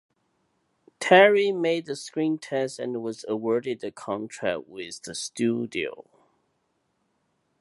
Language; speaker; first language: English; non-native, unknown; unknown